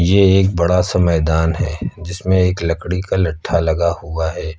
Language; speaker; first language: Hindi; native; Hindi